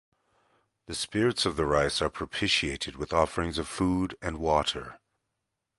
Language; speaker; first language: English; native; English